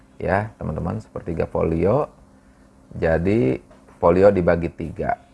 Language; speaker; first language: Indonesian; non-native, local second language; Sundanese